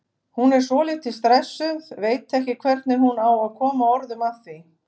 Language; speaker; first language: Icelandic; native; Icelandic